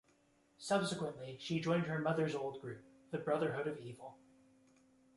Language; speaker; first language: English; native; English